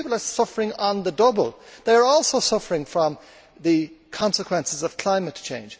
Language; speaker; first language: English; native; English